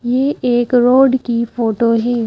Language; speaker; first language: Hindi; native; Hindi